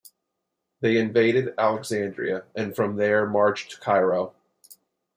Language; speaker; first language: English; native; English